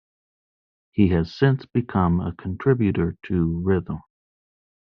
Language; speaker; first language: English; native; English